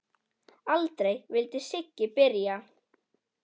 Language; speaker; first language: Icelandic; native; Icelandic